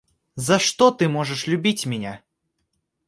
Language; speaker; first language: Russian; native; Russian